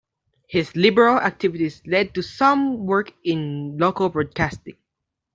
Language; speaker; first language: English; non-native, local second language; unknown